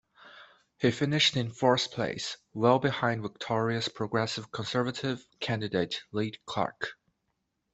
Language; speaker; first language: English; non-native, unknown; Chinese